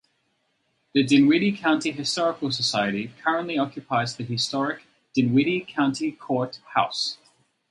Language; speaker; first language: English; native; English